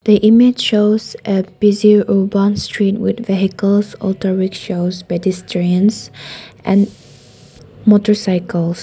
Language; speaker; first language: English; non-native, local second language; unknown